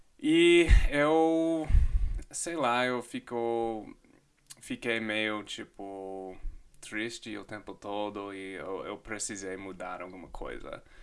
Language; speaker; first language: Portuguese; non-native, fluent; English